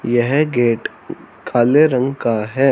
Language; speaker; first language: Hindi; native; Hindi